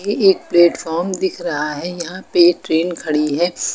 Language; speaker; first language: Hindi; native; Hindi